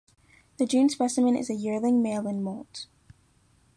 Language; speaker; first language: English; native; English